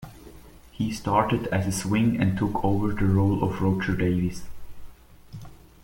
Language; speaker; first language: English; non-native, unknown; German